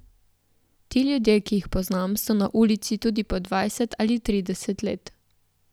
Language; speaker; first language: Slovenian; native; Slovenian